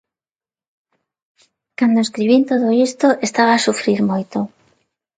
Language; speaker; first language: Galician; non-native, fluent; Spanish